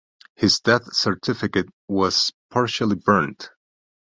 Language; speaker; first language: English; non-native, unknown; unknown